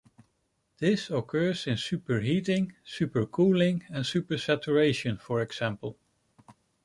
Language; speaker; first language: English; non-native, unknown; Dutch